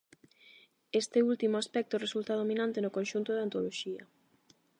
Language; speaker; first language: Galician; non-native, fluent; Spanish